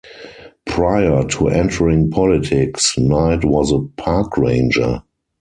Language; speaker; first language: English; non-native, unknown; German